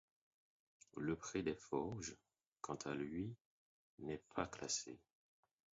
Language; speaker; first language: French; non-native, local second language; Haitian Creole